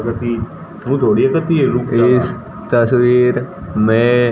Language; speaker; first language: Hindi; native; Hindi